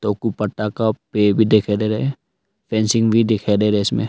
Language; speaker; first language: Hindi; non-native, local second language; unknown